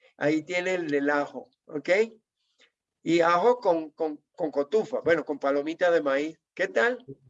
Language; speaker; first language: Spanish; native; Spanish